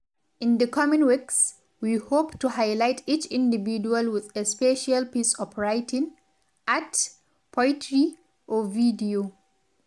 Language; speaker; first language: English; non-native, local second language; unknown